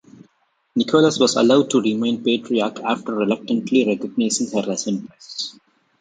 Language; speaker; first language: English; non-native, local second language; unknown